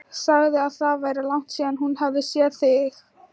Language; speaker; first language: Icelandic; non-native, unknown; Thai